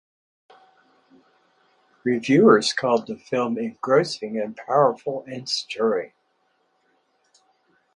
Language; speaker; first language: English; native; English